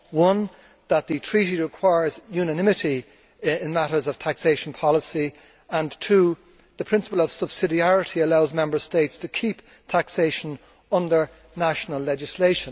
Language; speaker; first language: English; native; English